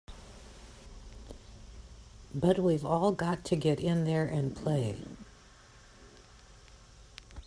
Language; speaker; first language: English; native; English